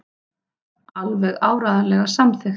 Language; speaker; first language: Icelandic; native; Icelandic